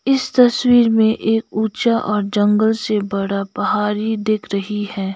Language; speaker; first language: Hindi; non-native, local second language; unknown